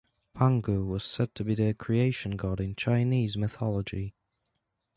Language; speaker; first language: English; non-native, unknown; Polish